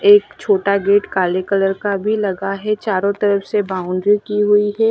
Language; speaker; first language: Hindi; non-native, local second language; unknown